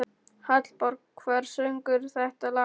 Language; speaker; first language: Icelandic; non-native, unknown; Polish